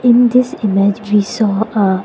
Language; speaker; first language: English; non-native, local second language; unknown